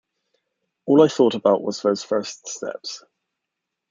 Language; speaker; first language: English; native; English